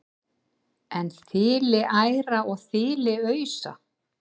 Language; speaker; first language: Icelandic; native; Icelandic